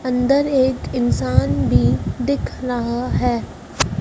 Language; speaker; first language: Hindi; native; Hindi